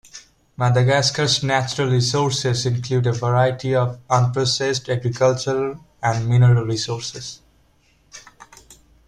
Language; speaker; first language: English; non-native, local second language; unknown